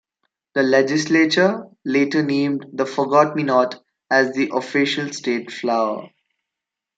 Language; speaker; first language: English; non-native, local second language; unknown